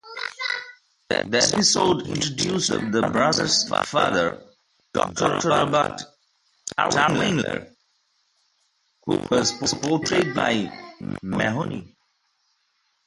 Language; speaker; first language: English; non-native, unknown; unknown